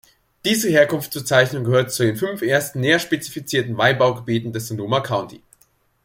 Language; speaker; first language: German; native; German